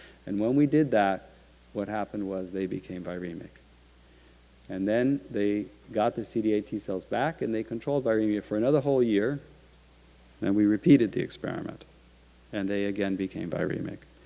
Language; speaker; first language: English; native; English